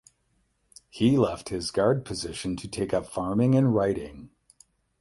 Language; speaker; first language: English; native; English